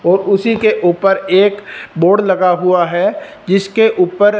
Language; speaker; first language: Hindi; non-native, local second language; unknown